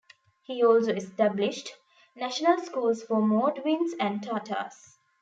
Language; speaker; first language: English; non-native, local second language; Tamil